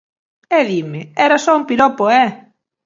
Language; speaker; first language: Galician; native; Galician